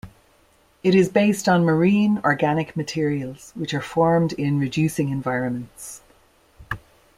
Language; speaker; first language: English; native; English